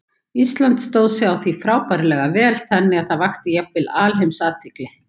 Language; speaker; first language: Icelandic; native; Icelandic